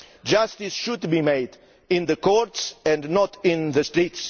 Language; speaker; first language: English; non-native, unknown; Romanian